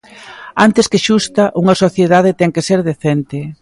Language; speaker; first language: Galician; native; Galician